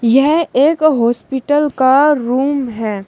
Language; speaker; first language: Hindi; native; Hindi